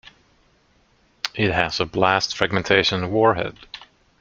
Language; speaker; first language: English; non-native, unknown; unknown